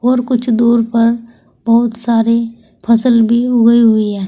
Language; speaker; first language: Hindi; native; Hindi